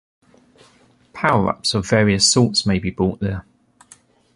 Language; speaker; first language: English; native; English